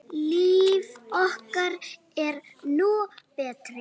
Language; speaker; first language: Icelandic; native; Icelandic